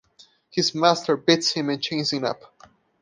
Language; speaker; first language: English; non-native, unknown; Portuguese